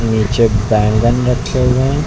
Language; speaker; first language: Hindi; native; Hindi